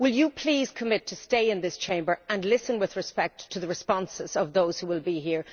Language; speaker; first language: English; native; English